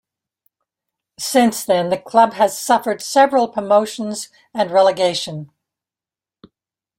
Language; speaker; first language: English; native; English